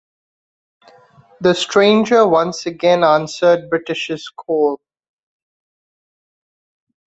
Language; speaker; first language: English; non-native, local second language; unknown